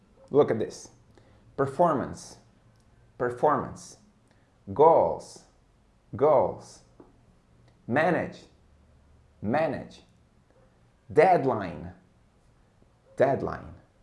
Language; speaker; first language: English; non-native, fluent; Portuguese